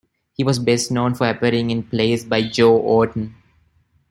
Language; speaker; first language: English; non-native, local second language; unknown